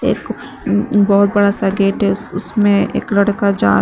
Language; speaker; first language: Hindi; native; Hindi